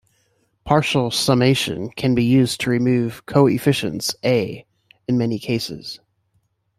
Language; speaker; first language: English; native; English